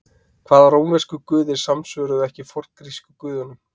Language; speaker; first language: Icelandic; native; Icelandic